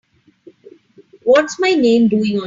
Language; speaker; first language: English; non-native, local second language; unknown